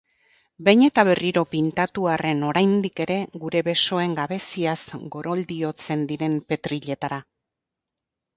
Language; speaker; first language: Basque; native; Basque